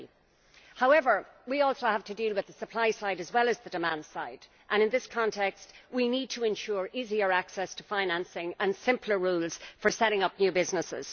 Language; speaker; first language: English; native; English